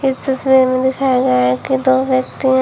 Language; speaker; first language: Hindi; native; Hindi